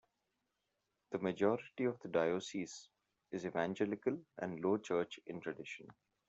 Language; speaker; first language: English; non-native, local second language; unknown